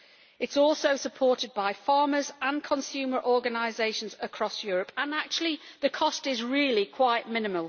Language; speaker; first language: English; native; English